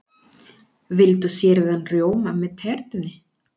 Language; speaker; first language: Icelandic; non-native, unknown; Spanish